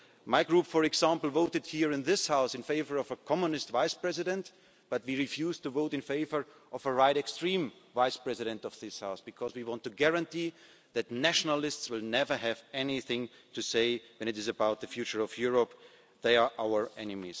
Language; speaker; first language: English; non-native, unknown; German